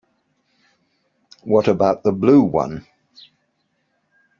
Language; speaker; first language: English; native; English